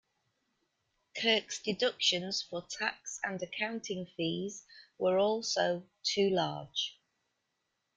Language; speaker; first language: English; native; English